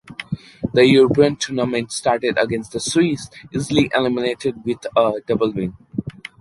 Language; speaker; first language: English; non-native, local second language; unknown